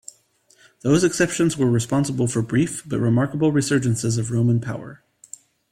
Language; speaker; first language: English; native; English